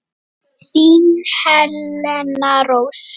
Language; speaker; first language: Icelandic; native; Icelandic